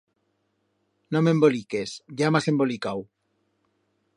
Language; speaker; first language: Aragonese; native; Aragonese